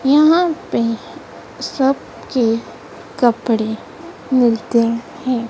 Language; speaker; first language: Hindi; native; Hindi